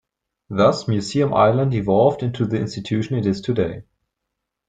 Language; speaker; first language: English; non-native, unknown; German